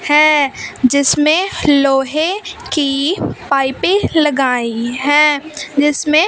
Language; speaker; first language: Hindi; non-native, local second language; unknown